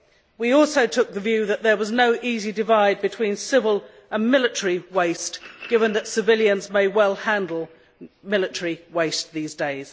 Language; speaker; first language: English; native; English